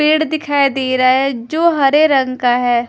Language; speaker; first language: Hindi; non-native, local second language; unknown